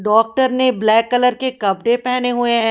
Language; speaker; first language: Hindi; native; Hindi